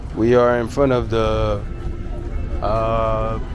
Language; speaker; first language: English; early bilingual, other home language; Spanish